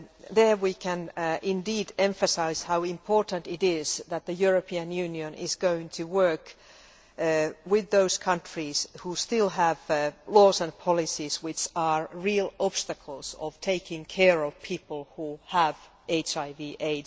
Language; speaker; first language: English; non-native, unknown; Finnish